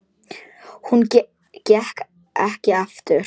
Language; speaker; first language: Icelandic; non-native, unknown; Polish